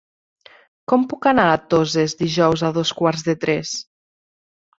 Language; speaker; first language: Catalan; native; Catalan